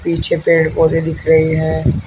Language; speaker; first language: Hindi; native; Hindi